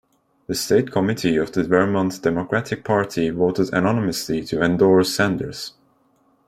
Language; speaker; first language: English; non-native, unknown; Turkish